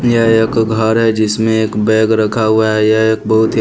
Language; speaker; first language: Hindi; non-native, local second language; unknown